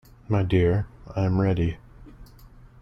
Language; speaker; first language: English; native; English